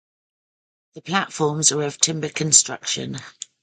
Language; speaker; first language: English; native; English